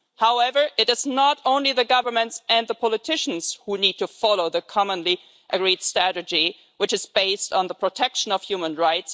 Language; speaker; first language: English; non-native, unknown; German